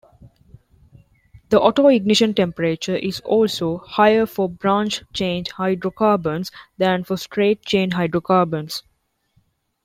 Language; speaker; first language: English; non-native, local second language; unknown